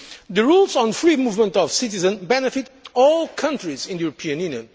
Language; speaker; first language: English; non-native, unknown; Portuguese